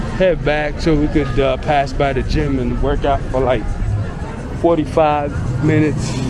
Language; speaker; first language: English; native; English